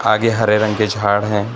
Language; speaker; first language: Hindi; non-native, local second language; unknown